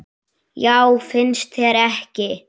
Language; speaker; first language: Icelandic; native; Icelandic